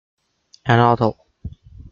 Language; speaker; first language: English; native; English